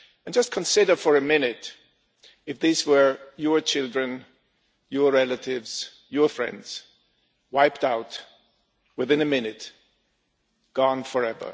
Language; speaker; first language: English; non-native, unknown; German